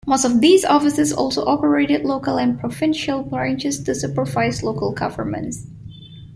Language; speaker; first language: English; non-native, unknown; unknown